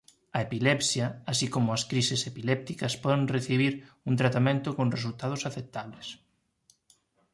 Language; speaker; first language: Galician; native; Galician